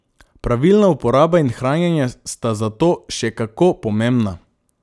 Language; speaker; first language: Slovenian; non-native, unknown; Macedonian